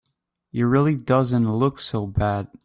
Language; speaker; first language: English; native; English